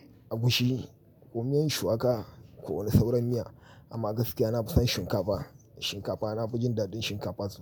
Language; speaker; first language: Hausa; native; Hausa